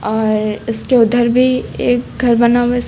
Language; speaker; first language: Hindi; native; Hindi